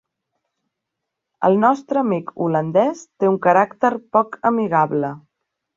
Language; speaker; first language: Catalan; native; Catalan